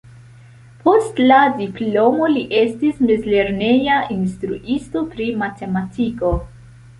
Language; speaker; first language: Esperanto; non-native, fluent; Central Kurdish